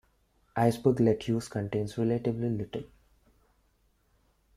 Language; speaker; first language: English; non-native, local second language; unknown